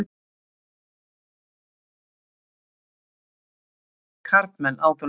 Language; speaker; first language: Icelandic; native; Icelandic